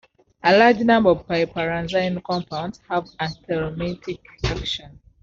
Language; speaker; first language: English; non-native, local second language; Ganda